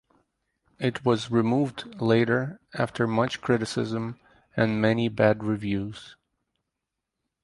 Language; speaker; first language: English; native; English